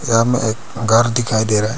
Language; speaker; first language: Hindi; non-native, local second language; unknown